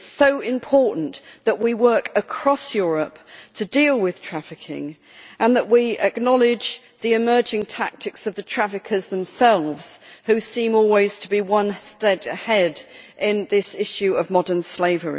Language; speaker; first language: English; native; English